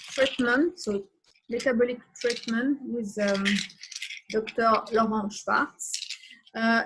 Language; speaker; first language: English; non-native, learner; French